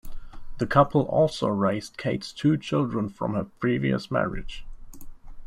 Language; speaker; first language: English; non-native, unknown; German